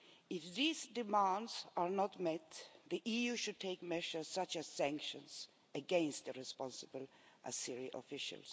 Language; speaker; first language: English; non-native, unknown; Swedish